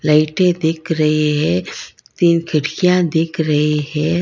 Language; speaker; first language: Hindi; non-native, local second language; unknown